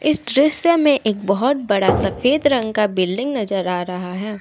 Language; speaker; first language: Hindi; non-native, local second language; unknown